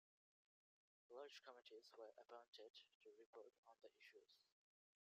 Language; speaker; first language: English; native; English